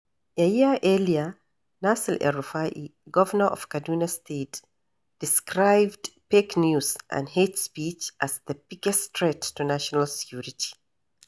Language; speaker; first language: English; non-native, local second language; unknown